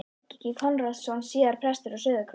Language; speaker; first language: Icelandic; native; Icelandic